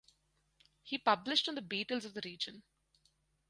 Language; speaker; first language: English; non-native, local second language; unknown